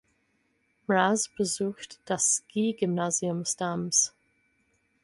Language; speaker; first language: German; non-native, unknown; English